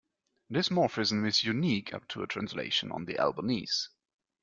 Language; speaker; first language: English; non-native, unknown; German